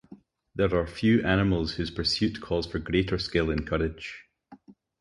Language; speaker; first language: English; native; English